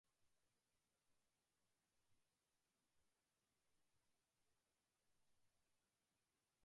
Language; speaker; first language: English; native; English